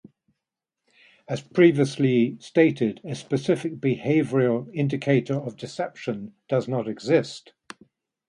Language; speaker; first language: English; native; English